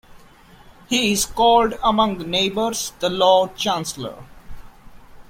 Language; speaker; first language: English; non-native, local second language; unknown